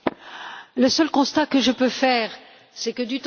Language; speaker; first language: French; native; French